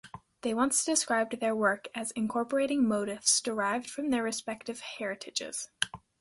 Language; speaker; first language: English; native; English